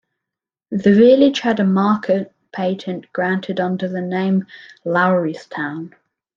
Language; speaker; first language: English; native; English